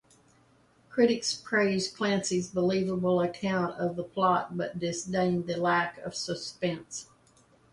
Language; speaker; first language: English; native; English